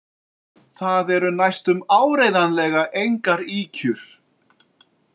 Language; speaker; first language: Icelandic; native; Icelandic